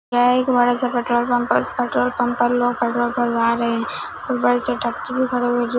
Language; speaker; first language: Hindi; non-native, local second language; Punjabi